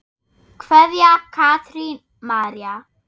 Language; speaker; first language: Icelandic; non-native, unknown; German